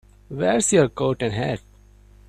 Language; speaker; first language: English; non-native, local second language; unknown